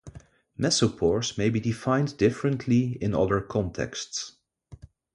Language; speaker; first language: English; non-native, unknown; Dutch